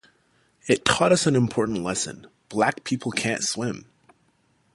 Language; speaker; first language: English; native; English